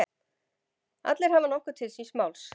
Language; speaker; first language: Icelandic; native; Icelandic